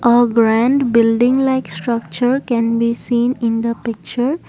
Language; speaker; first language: English; non-native, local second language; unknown